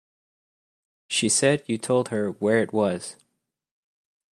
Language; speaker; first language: English; native; English